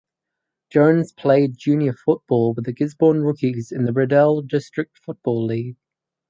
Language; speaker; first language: English; native; English